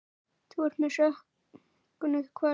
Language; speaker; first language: Icelandic; native; Icelandic